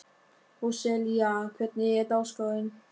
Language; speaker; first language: Icelandic; non-native, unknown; German